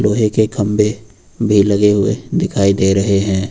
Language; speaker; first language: Hindi; native; Hindi